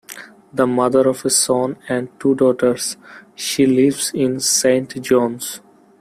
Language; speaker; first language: English; non-native, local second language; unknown